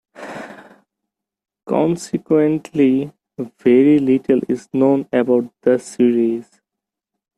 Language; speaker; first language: English; non-native, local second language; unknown